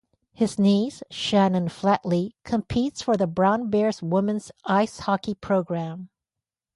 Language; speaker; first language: English; native; English